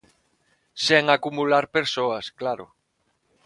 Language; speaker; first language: Galician; non-native, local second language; Spanish